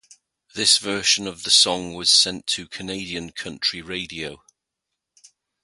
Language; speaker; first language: English; native; English